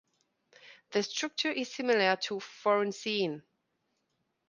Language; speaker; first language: English; non-native, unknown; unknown